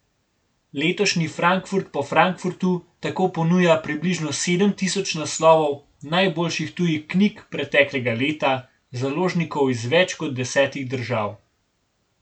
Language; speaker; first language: Slovenian; native; Slovenian